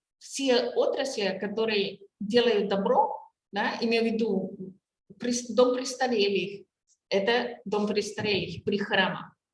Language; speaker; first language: Russian; non-native, fluent; Spanish